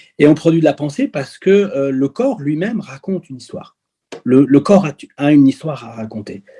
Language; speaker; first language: French; early bilingual, other home language; Arabic